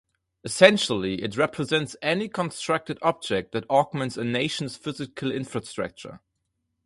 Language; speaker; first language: English; non-native, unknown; German